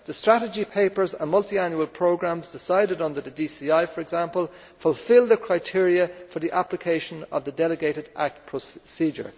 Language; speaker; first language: English; native; English